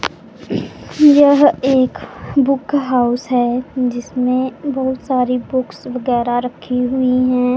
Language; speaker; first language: Hindi; non-native, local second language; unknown